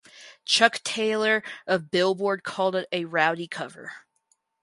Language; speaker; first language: English; native; English